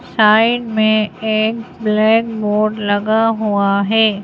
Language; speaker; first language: Hindi; native; Hindi